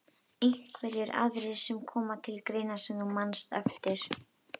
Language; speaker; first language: Icelandic; native; Icelandic